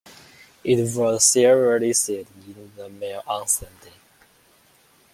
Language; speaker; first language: English; non-native, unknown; Chinese